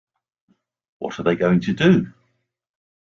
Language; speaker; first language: English; native; English